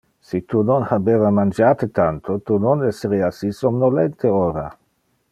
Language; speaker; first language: Interlingua; non-native, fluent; Dutch